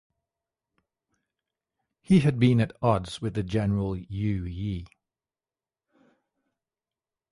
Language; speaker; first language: English; native; English